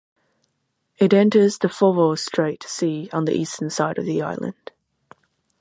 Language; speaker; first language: English; non-native, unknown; Chinese